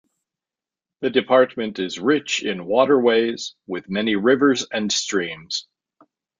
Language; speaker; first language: English; native; English